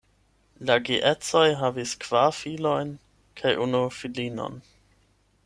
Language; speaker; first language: Esperanto; non-native, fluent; German